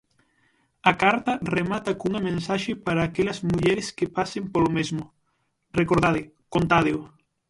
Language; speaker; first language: Galician; native; Galician